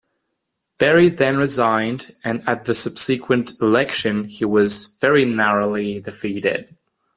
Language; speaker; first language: English; non-native, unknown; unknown